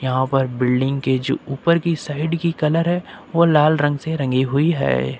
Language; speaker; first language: Hindi; native; Hindi